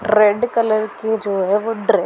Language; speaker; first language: Hindi; non-native, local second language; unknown